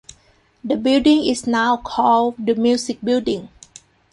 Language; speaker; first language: English; non-native, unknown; Thai